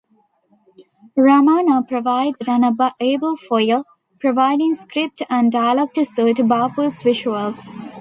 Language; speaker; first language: English; non-native, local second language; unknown